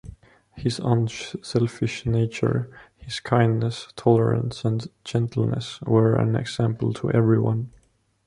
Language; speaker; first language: English; non-native, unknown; Estonian